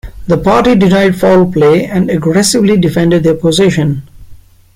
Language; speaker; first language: English; non-native, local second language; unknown